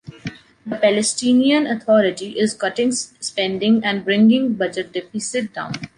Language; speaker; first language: English; non-native, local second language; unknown